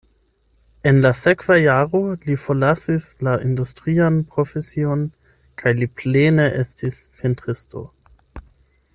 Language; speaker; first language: Esperanto; non-native, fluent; German